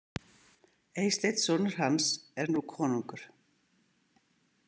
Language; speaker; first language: Icelandic; native; Icelandic